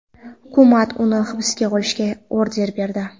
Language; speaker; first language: Uzbek; non-native, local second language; Kara-Kalpak